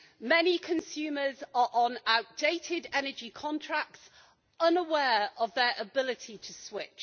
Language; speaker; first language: English; native; English